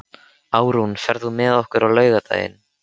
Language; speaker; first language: Icelandic; native; Icelandic